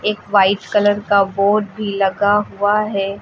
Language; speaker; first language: Hindi; native; Hindi